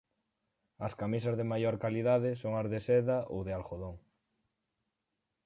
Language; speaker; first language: Galician; native; Galician